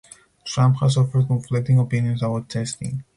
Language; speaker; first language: English; non-native, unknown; Spanish